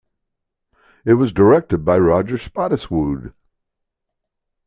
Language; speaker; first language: English; native; English